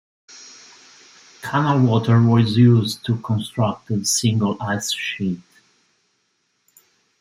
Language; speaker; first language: English; non-native, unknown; Italian